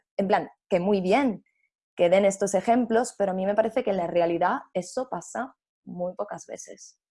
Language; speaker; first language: Spanish; non-native, fluent; Italian